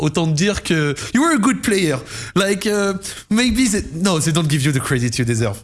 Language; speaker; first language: English; non-native, fluent; French